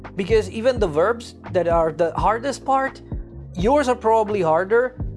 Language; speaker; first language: English; non-native, fluent; Italian